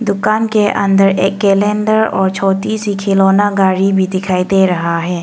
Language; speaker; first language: Hindi; non-native, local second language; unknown